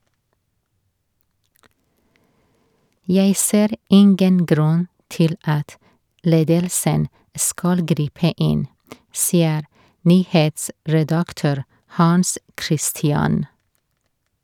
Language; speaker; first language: Norwegian; non-native, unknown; Persian